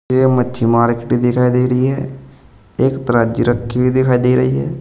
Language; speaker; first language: Hindi; native; Hindi